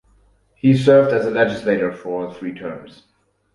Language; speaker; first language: English; non-native, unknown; German